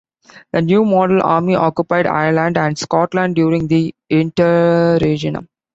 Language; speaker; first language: English; non-native, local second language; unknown